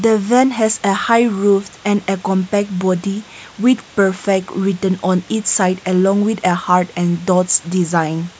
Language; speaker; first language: English; non-native, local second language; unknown